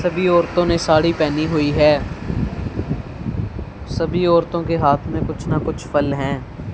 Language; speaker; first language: Hindi; non-native, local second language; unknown